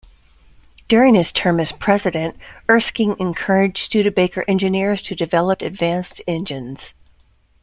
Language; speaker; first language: English; native; English